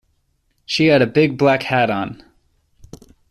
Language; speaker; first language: English; native; English